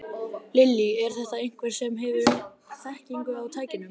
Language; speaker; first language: Icelandic; native; Icelandic